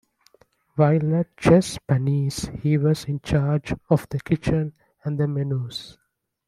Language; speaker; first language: English; non-native, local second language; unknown